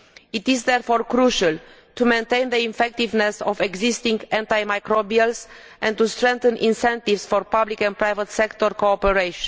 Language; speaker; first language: English; non-native, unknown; Romanian